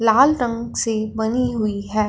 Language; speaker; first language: Hindi; non-native, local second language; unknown